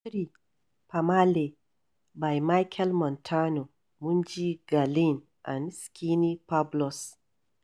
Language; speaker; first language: English; non-native, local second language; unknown